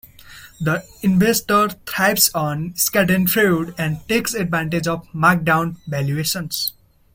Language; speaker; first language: English; non-native, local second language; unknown